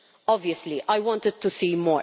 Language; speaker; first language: English; non-native, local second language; Maltese